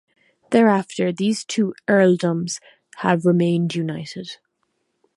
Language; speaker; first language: English; native; English